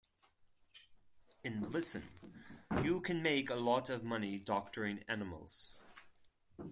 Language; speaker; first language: English; non-native, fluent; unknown